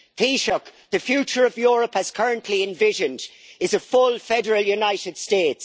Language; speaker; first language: English; native; English